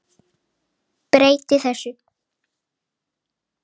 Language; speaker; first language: Icelandic; native; Icelandic